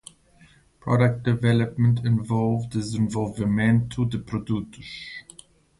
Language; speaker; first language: Portuguese; non-native, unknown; English